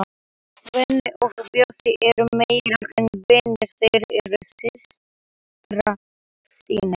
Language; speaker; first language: Icelandic; non-native, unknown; Slovak